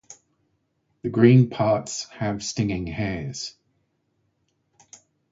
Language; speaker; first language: English; native; English